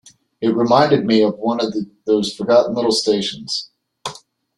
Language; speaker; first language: English; native; English